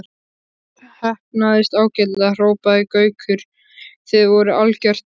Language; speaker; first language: Icelandic; native; Icelandic